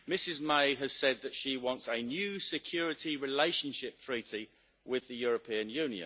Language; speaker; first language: English; native; English